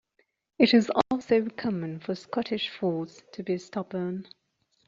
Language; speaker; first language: English; non-native, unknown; Persian